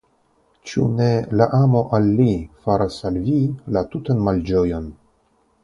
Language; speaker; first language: Esperanto; non-native, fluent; Russian